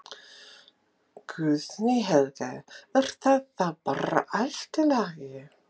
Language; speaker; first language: Icelandic; non-native, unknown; English